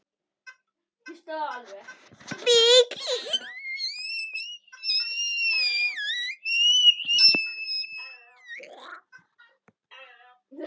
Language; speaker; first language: Icelandic; native; Icelandic